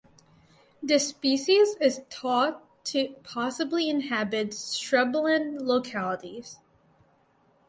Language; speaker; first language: English; native; English